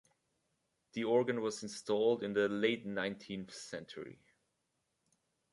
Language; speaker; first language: English; native; English